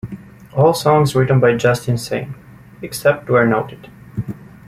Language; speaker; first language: English; native; English